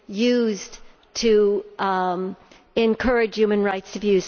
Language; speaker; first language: English; native; English